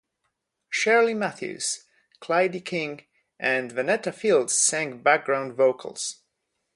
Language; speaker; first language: English; non-native, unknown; Polish